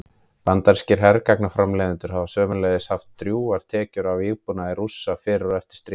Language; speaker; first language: Icelandic; native; Icelandic